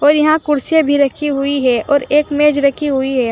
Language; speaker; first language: Hindi; native; Hindi